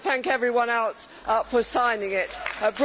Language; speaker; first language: English; native; English